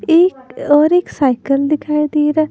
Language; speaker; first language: Hindi; non-native, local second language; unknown